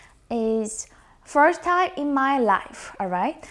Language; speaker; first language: English; non-native, fluent; Korean